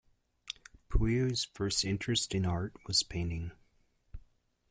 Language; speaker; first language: English; native; English